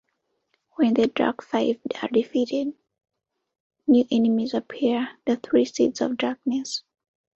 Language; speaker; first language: English; non-native, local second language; Ganda